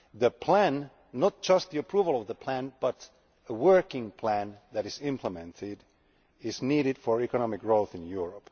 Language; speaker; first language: English; non-native, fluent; Finnish